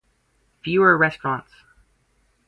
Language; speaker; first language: English; native; English